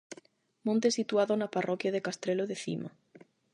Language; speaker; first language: Galician; non-native, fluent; Spanish